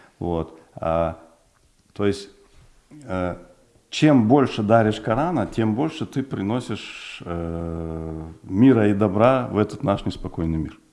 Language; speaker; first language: Russian; non-native, local second language; Uzbek